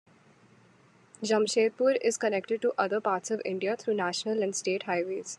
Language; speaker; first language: English; non-native, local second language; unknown